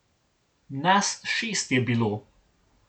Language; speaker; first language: Slovenian; native; Slovenian